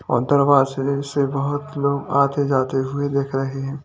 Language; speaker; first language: Hindi; native; Hindi